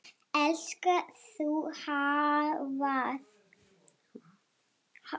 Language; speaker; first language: Icelandic; non-native, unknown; Lithuanian